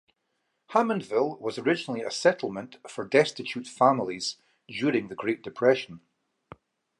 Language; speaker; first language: English; native; English